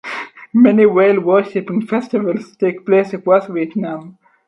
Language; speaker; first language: English; non-native, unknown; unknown